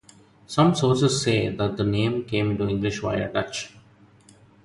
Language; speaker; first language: English; non-native, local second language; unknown